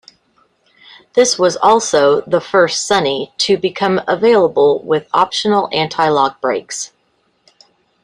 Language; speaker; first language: English; native; English